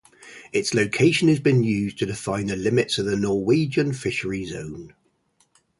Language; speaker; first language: English; native; English